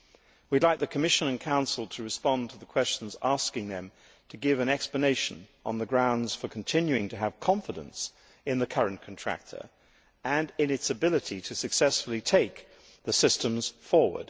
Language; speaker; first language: English; native; English